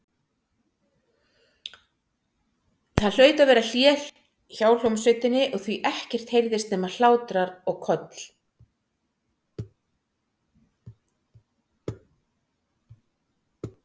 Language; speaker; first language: Icelandic; native; Icelandic